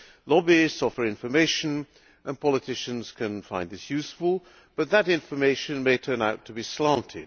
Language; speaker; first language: English; non-native, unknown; Hungarian